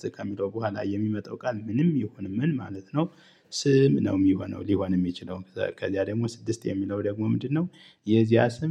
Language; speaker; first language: Amharic; native; Amharic